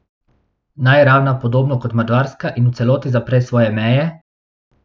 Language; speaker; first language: Slovenian; non-native, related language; Bosnian